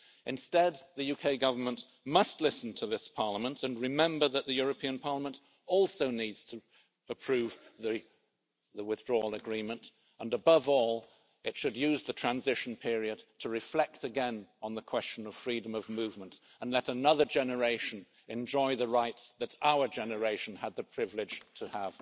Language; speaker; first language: English; native; English